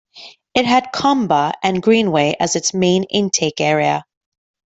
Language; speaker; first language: English; native; English